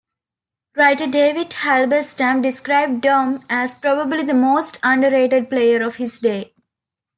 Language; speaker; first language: English; non-native, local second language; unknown